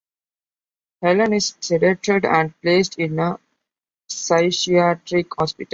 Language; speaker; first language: English; non-native, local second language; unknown